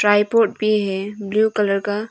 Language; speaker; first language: Hindi; non-native, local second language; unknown